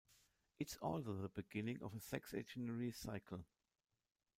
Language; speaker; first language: English; non-native, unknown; German